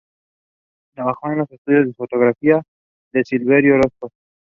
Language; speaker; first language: English; non-native, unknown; Spanish